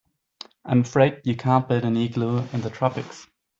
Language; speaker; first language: English; non-native, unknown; German